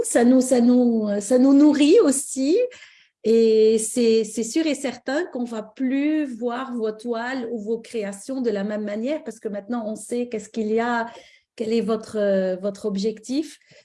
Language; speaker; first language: French; native; French